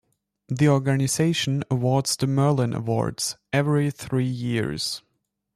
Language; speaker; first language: English; non-native, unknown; German